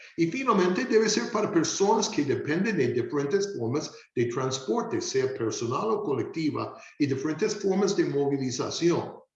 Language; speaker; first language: Spanish; non-native, fluent; English